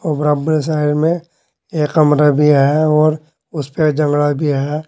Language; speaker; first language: Hindi; native; Hindi